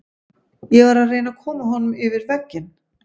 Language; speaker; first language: Icelandic; native; Icelandic